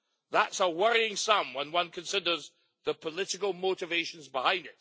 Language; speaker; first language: English; native; English